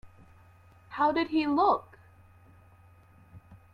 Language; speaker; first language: English; native; English